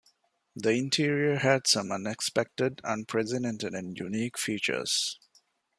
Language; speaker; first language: English; non-native, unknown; Divehi